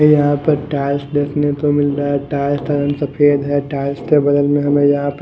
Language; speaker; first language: Hindi; non-native, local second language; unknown